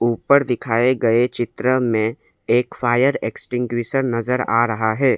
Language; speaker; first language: Hindi; non-native, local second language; Assamese